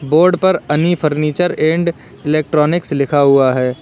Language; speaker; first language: Hindi; native; Hindi